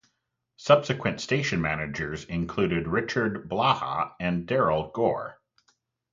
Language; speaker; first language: English; native; English